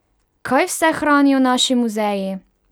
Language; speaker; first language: Slovenian; non-native, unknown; Hungarian